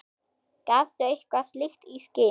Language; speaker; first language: Icelandic; non-native, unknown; German